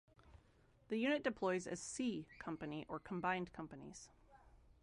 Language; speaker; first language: English; native; English